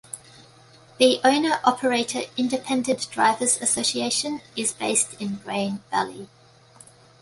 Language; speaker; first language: English; native; English